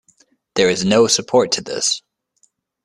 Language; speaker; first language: English; native; English